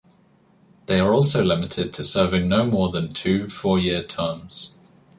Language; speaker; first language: English; native; English